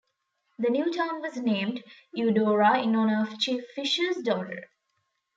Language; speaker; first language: English; non-native, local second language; Tamil